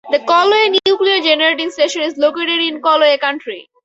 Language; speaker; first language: English; native; English